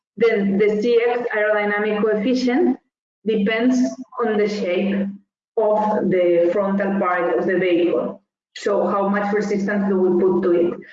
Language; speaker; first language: English; non-native, fluent; Spanish